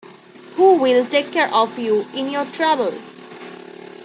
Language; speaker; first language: English; non-native, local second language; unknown